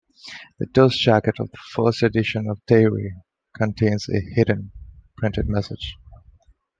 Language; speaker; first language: English; non-native, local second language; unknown